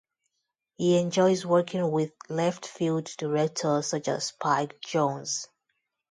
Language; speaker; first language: English; non-native, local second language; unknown